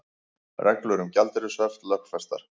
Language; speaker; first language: Icelandic; native; Icelandic